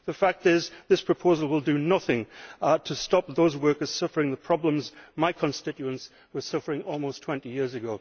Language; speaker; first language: English; native; English